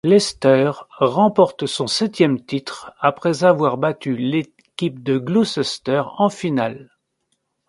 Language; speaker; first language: French; native; French